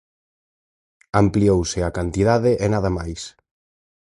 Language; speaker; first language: Galician; native; Galician